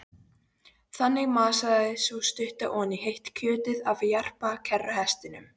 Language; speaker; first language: Icelandic; non-native, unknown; Polish